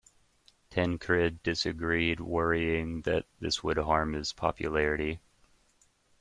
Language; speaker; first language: English; native; English